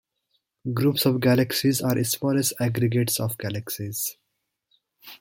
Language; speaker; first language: English; native; English